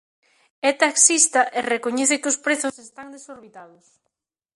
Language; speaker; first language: Galician; native; Galician